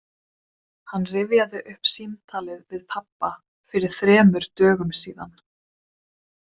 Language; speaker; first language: Icelandic; non-native, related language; Swedish